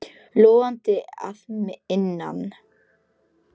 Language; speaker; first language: Icelandic; non-native, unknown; Polish